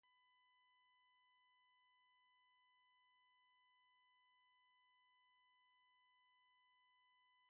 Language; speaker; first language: English; native; English